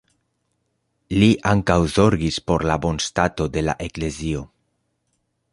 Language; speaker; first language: Esperanto; non-native, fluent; Spanish